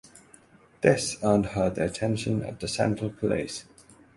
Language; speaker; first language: English; non-native, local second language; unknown